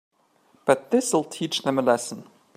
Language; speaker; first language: English; native; English